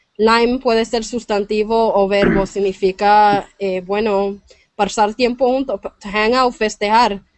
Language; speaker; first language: Spanish; non-native, fluent; English